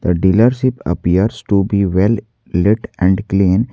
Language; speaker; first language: English; non-native, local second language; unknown